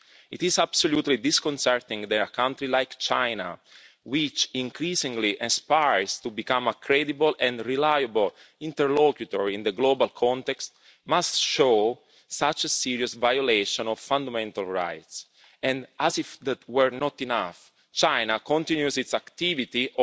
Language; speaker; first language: English; non-native, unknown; Italian